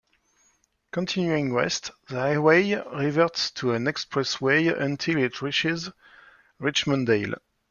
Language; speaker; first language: English; non-native, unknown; French